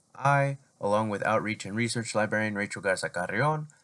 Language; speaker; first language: English; native; English